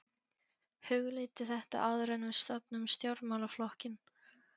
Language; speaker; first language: Icelandic; non-native, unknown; Polish